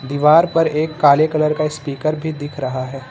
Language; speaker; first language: Hindi; native; Hindi